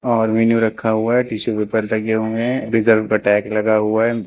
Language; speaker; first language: Hindi; native; Hindi